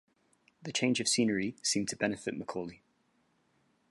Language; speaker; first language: English; native; English